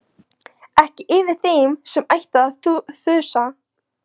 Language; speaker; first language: Icelandic; non-native, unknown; Polish